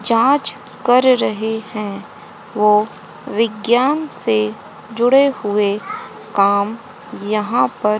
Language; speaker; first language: Hindi; native; Hindi